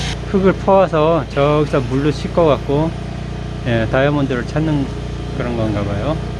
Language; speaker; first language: Korean; native; Korean